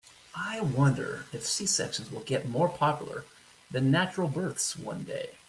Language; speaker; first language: English; native; English